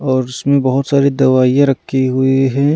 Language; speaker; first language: Hindi; non-native, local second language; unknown